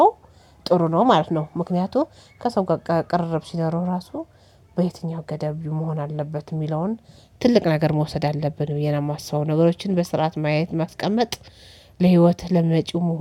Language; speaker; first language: Amharic; native; Amharic